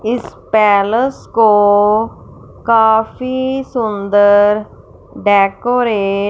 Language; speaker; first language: Hindi; non-native, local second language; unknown